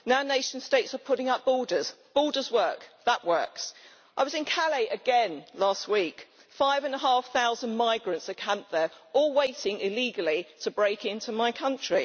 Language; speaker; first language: English; native; English